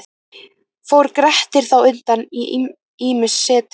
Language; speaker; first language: Icelandic; native; Icelandic